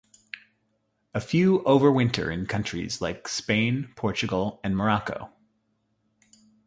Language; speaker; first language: English; native; English